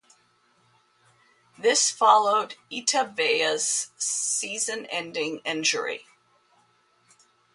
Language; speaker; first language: English; native; English